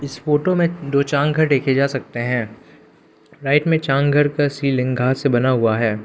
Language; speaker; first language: Hindi; non-native, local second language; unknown